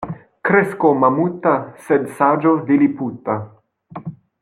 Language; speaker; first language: Esperanto; non-native, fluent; French